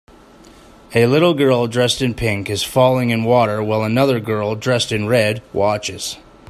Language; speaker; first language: English; native; English